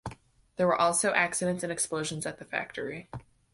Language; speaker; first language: English; native; English